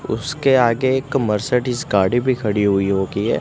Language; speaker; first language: Hindi; non-native, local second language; Gujarati